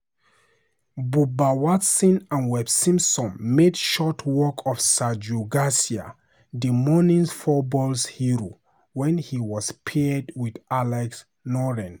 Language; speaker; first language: English; non-native, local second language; Hausa